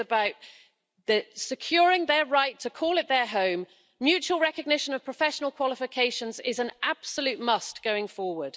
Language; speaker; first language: English; native; English